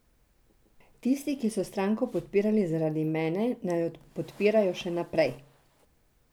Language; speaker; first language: Slovenian; non-native, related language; Serbian